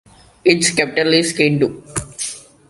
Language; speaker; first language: English; non-native, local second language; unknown